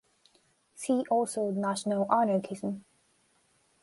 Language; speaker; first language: English; non-native, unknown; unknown